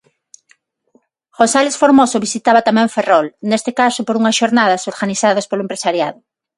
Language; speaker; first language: Galician; non-native, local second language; Spanish